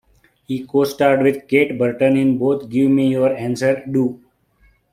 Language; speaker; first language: English; non-native, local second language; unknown